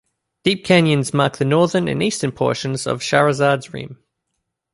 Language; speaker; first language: English; native; English